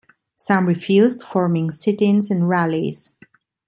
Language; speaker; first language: English; non-native, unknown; Italian